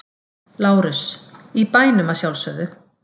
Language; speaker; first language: Icelandic; native; Icelandic